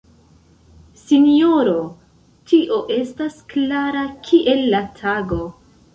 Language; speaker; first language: Esperanto; non-native, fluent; Central Kurdish